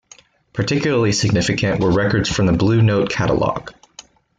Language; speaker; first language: English; native; English